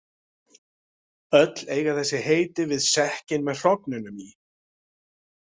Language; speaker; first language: Icelandic; native; Icelandic